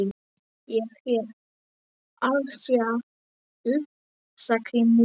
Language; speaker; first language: Icelandic; non-native, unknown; Polish